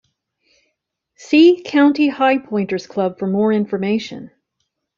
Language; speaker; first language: English; native; English